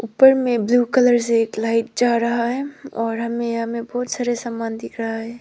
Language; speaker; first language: Hindi; non-native, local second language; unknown